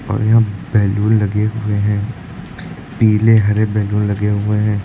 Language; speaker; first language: Hindi; native; Hindi